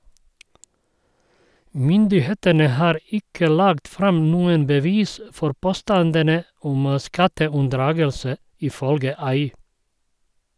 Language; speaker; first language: Norwegian; non-native, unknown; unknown